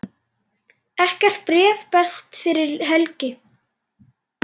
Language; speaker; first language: Icelandic; native; Icelandic